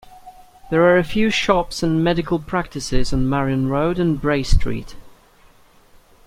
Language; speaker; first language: English; native; English